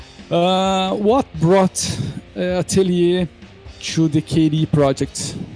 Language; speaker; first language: English; non-native, fluent; Portuguese